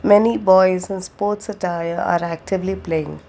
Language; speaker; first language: English; non-native, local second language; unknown